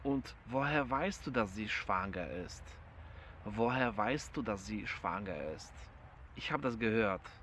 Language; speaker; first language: German; non-native, fluent; Polish